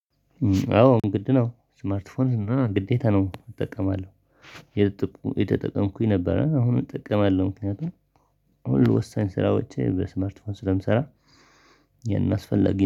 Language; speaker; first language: Amharic; non-native, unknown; Tigrinya